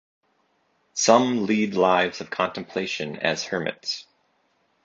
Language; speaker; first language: English; native; English